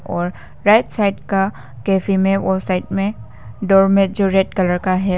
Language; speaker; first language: Hindi; non-native, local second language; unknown